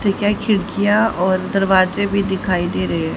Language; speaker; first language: Hindi; native; Hindi